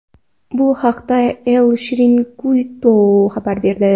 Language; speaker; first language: Uzbek; non-native, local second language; Kara-Kalpak